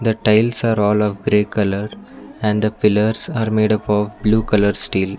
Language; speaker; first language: English; non-native, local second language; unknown